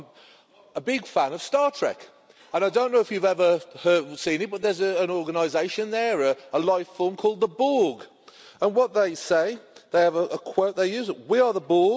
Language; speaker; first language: English; native; English